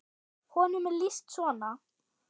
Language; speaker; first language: Icelandic; non-native, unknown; German